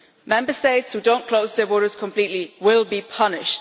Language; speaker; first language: English; non-native, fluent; German